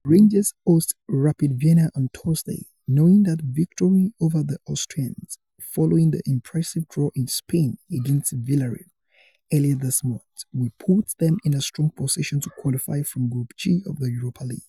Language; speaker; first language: English; non-native, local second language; Yoruba